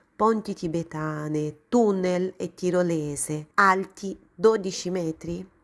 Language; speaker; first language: Italian; non-native, fluent; Portuguese